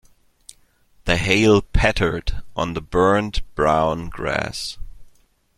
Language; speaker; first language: English; non-native, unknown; German